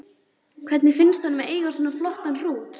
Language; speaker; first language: Icelandic; native; Icelandic